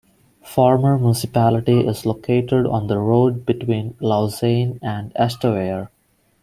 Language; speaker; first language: English; non-native, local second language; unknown